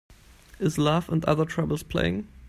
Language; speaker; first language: English; non-native, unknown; German